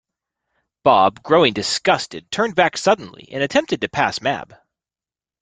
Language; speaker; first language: English; native; English